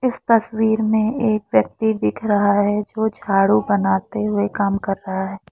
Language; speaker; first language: Hindi; non-native, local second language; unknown